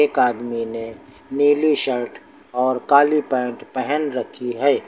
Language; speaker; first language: Hindi; native; Hindi